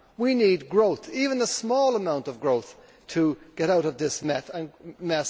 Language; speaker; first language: English; native; English